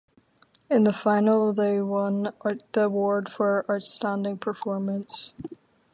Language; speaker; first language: English; native; English